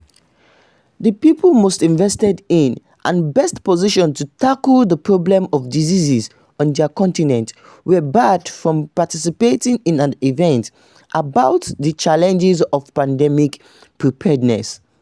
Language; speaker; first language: English; non-native, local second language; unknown